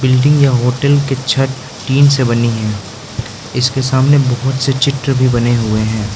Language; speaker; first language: Hindi; non-native, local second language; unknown